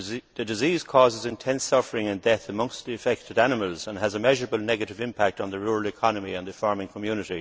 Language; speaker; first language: English; native; English